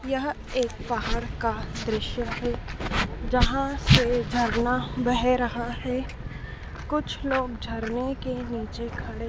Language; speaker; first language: Hindi; native; Hindi